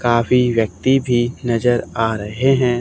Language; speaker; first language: Hindi; native; Hindi